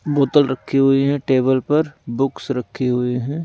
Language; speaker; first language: Hindi; native; Hindi